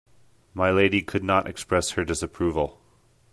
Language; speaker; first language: English; native; English